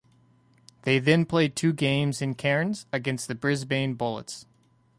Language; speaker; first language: English; native; English